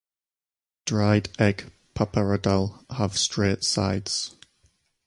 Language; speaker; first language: English; native; English